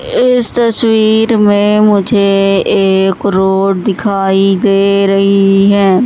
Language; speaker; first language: Hindi; native; Hindi